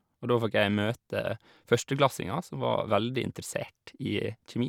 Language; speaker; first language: Norwegian; native; Norwegian